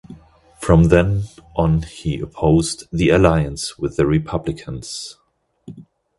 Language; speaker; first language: English; non-native, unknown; German